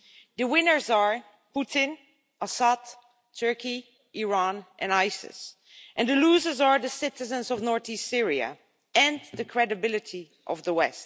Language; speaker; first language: English; non-native, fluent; Dutch